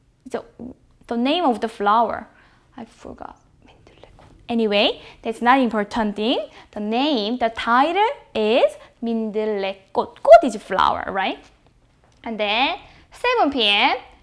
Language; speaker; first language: English; non-native, fluent; Korean